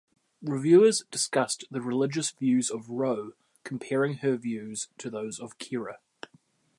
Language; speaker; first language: English; native; English